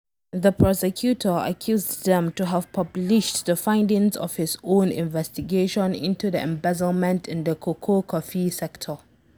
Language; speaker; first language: English; non-native, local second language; Hausa